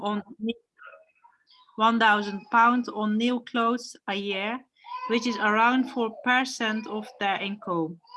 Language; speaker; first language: English; non-native, learner; Turkish